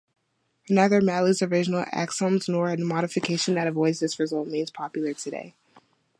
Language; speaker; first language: English; native; English